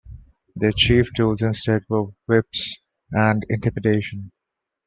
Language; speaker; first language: English; non-native, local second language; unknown